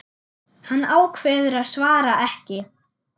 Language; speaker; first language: Icelandic; non-native, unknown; German